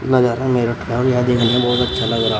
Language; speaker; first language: Hindi; native; Hindi